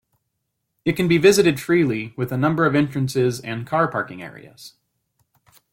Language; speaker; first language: English; native; English